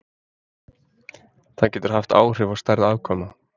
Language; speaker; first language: Icelandic; native; Icelandic